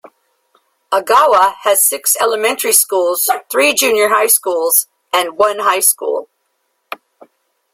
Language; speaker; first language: English; native; English